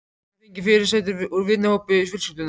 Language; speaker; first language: Icelandic; native; Icelandic